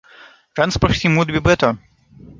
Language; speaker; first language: English; non-native, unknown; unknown